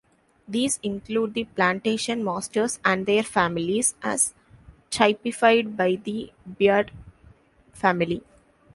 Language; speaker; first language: English; non-native, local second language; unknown